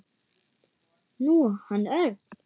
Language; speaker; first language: Icelandic; non-native, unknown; German